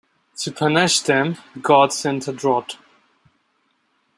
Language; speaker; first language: English; non-native, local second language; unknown